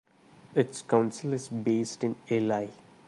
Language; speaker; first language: English; non-native, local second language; Malayalam